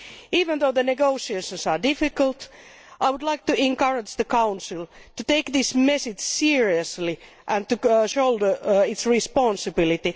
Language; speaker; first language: English; non-native, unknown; Finnish